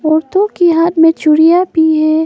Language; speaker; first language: Hindi; non-native, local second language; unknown